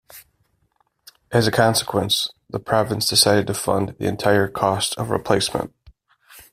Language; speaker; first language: English; native; English